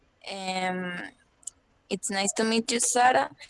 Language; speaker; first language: English; non-native, learner; Spanish